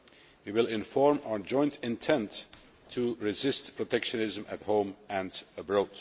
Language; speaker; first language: English; non-native, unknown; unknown